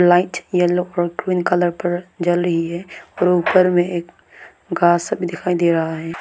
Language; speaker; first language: Hindi; non-native, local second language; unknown